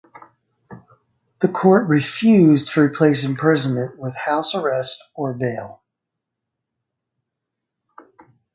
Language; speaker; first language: English; native; English